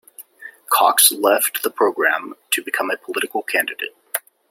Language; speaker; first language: English; native; English